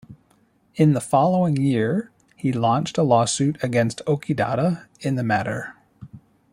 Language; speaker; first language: English; native; English